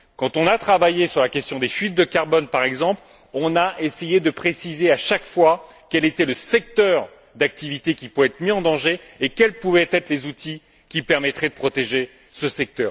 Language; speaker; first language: French; native; French